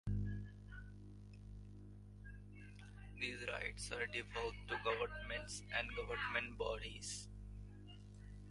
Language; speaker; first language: English; non-native, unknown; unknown